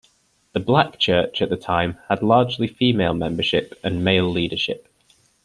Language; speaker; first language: English; native; English